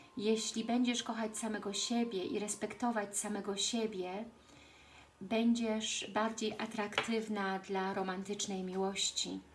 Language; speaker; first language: Polish; early bilingual, heritage; Polish